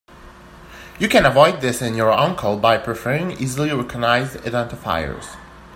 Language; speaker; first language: English; native; English